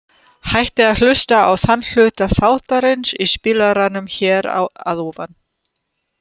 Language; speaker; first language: Icelandic; non-native, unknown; German